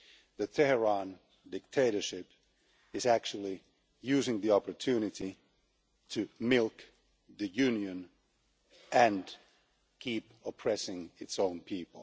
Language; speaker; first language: English; non-native, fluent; Finnish